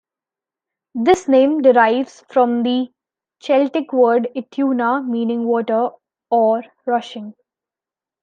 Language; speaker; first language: English; non-native, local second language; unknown